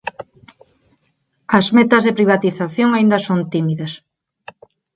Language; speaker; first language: Galician; non-native, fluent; Spanish